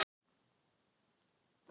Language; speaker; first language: Icelandic; non-native, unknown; Thai